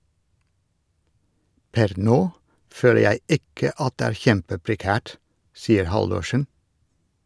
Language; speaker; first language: Norwegian; non-native, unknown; Dutch